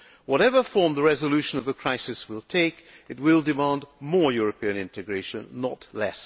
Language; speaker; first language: English; non-native, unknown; Hungarian